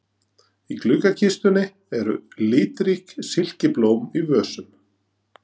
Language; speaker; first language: Icelandic; non-native, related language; Norwegian